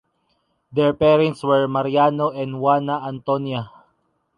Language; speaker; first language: English; non-native, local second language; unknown